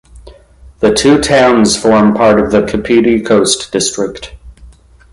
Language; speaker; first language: English; native; English